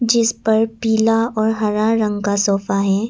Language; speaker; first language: Hindi; early bilingual, other home language; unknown